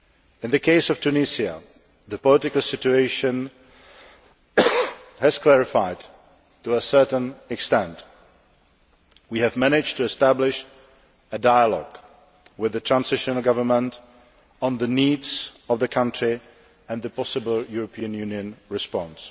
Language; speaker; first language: English; non-native, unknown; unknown